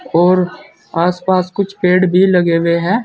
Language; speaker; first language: Hindi; native; Hindi